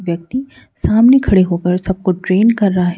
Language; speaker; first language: Hindi; native; Hindi